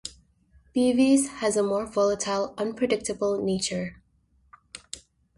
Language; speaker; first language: English; native; English